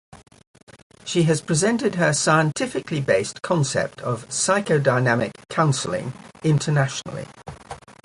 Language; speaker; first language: English; native; English